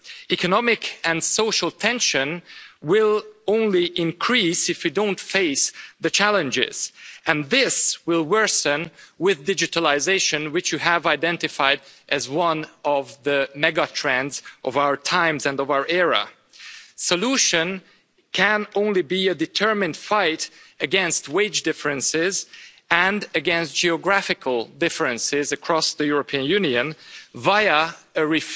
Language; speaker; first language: English; non-native, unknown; Hungarian